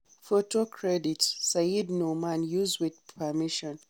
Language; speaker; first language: English; non-native, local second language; Hausa